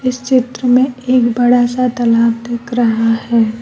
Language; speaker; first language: Hindi; native; Hindi